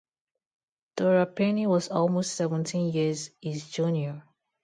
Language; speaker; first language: English; non-native, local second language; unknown